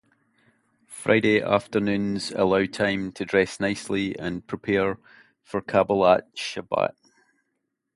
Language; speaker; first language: English; native; English